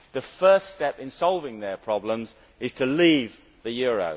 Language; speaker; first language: English; native; English